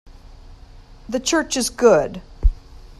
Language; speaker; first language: English; native; English